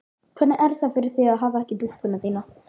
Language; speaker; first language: Icelandic; native; Icelandic